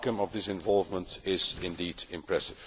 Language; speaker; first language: English; non-native, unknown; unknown